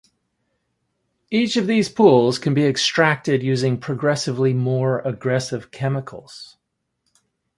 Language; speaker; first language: English; native; English